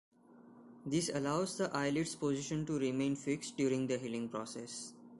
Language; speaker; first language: English; non-native, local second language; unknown